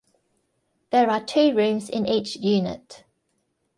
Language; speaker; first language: English; native; English